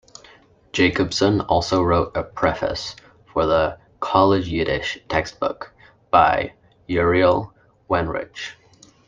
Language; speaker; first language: English; native; English